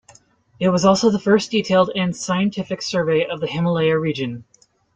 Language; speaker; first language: English; native; English